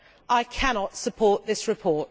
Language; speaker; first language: English; native; English